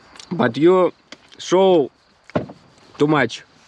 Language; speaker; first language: English; non-native, learner; Russian